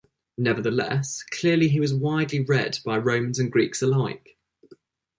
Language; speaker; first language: English; native; English